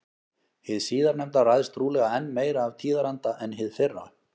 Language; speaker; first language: Icelandic; native; Icelandic